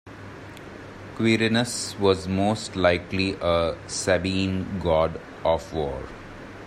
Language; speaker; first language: English; non-native, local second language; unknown